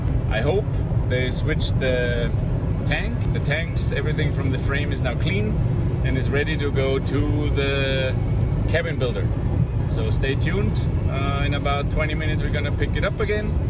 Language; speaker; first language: English; non-native, fluent; German